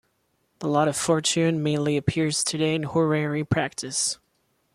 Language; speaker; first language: English; non-native, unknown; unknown